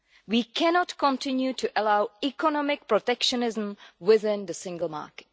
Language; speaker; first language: English; non-native, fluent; Czech